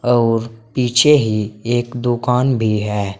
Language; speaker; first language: Hindi; native; Hindi